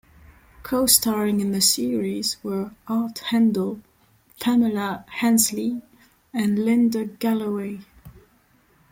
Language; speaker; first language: English; non-native, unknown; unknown